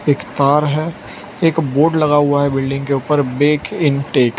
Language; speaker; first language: Hindi; non-native, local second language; Gujarati